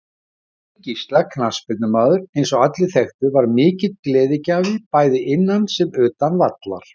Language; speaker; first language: Icelandic; native; Icelandic